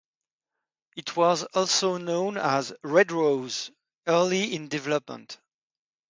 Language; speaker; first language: English; non-native, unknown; French